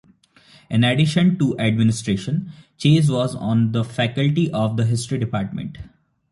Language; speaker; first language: English; non-native, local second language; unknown